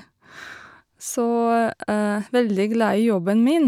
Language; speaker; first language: Norwegian; non-native, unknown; Russian